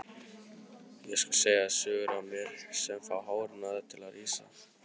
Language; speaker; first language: Icelandic; native; Icelandic